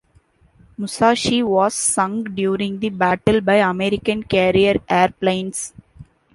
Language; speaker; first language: English; non-native, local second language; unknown